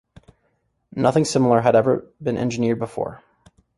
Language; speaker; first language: English; native; English